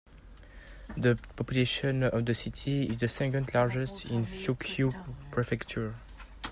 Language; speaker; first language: English; non-native, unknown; French